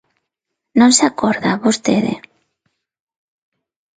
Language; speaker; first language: Galician; non-native, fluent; Spanish